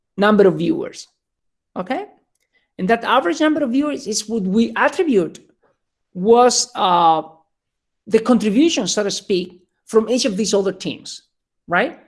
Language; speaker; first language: English; non-native, fluent; Spanish